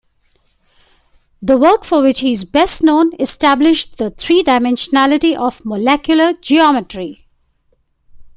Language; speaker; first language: English; non-native, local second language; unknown